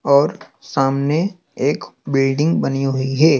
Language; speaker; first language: Hindi; native; Hindi